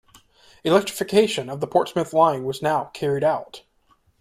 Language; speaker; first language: English; native; English